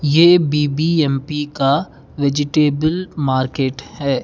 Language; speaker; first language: Hindi; non-native, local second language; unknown